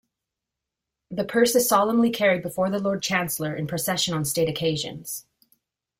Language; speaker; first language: English; native; English